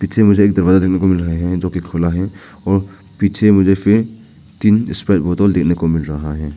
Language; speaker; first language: Hindi; non-native, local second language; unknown